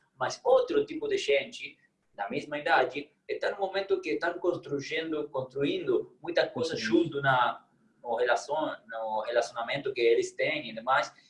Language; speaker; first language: Portuguese; non-native, fluent; Spanish